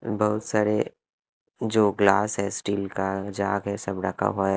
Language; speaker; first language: Hindi; non-native, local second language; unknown